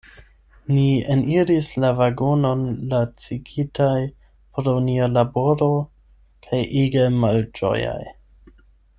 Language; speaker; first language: Esperanto; non-native, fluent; German